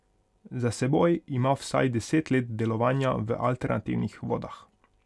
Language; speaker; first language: Slovenian; non-native, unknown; Hungarian